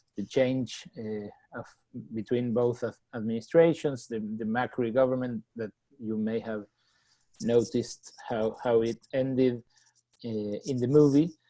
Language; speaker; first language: English; non-native, fluent; Spanish